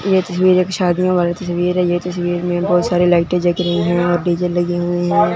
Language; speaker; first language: Hindi; non-native, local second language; Punjabi